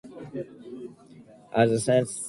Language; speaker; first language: English; native; English